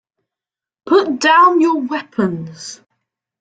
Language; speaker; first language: English; native; English